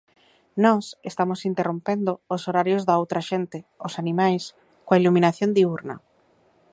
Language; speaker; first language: Galician; native; Galician